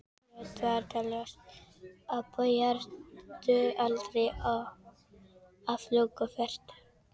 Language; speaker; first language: Icelandic; non-native, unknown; Filipino